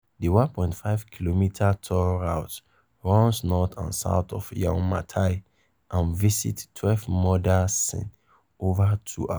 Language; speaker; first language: English; non-native, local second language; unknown